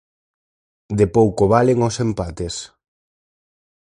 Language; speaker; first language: Galician; native; Galician